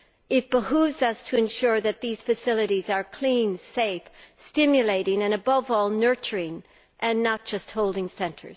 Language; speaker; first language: English; native; English